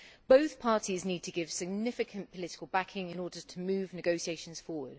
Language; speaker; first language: English; native; English